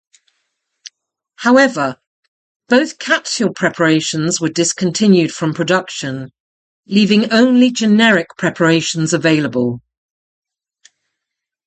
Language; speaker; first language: English; native; English